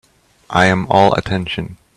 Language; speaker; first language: English; native; English